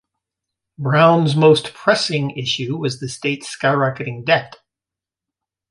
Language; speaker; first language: English; native; English